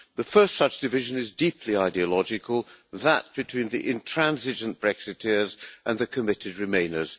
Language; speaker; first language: English; non-native, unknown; Hungarian